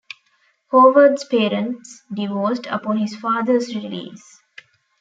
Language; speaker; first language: English; non-native, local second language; Tamil